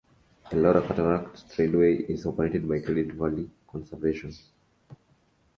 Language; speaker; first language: English; non-native, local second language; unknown